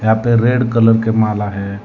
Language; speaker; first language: Hindi; non-native, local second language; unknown